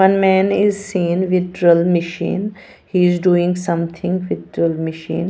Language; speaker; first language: English; non-native, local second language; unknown